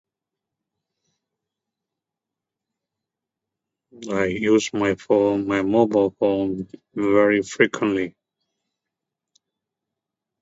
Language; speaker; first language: English; non-native, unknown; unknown